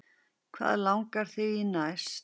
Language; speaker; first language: Icelandic; native; Icelandic